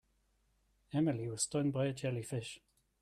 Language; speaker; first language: English; native; English